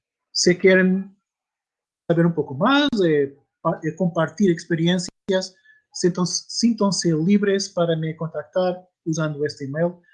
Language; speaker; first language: Spanish; non-native, related language; Portuguese